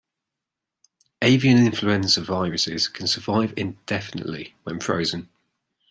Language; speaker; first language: English; native; English